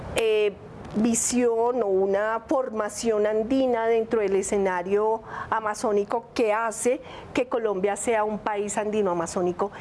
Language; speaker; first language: Spanish; native; Spanish